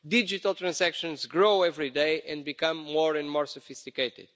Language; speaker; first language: English; non-native, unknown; Portuguese